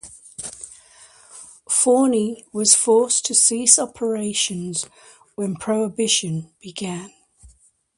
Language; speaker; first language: English; native; English